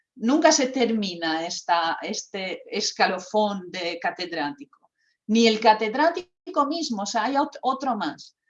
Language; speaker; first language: Spanish; non-native, fluent; Croatian